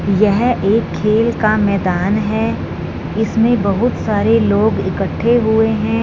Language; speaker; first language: Hindi; non-native, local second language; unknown